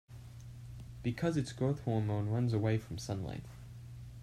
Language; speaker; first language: English; native; English